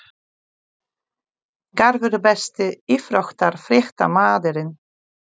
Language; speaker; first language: Icelandic; non-native, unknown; Polish